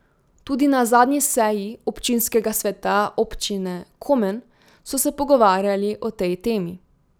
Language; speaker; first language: Slovenian; native; Slovenian